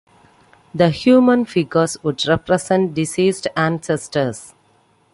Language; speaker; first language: English; non-native, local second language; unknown